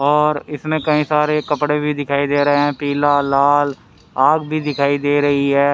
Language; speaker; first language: Hindi; native; Hindi